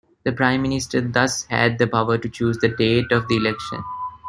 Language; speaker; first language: English; non-native, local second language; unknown